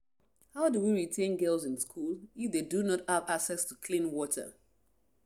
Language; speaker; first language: English; non-native, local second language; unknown